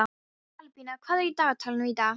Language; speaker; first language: Icelandic; non-native, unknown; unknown